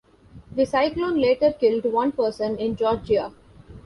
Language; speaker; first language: English; non-native, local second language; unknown